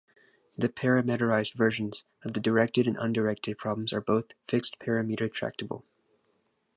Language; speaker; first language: English; non-native, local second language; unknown